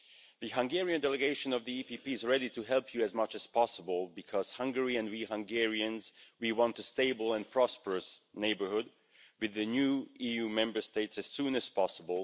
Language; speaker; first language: English; non-native, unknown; Hungarian